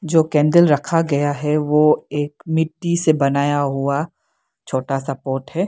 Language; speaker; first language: Hindi; non-native, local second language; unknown